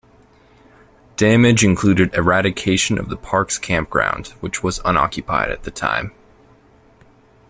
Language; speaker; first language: English; native; English